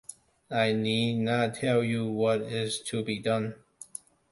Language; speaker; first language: English; non-native, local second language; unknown